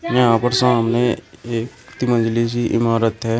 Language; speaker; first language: Hindi; native; Hindi